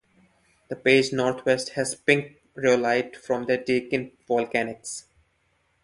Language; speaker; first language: English; non-native, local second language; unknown